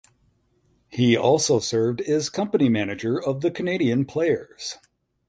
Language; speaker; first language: English; native; English